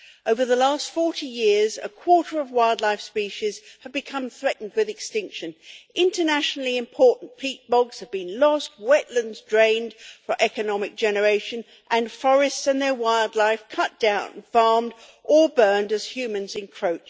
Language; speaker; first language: English; native; English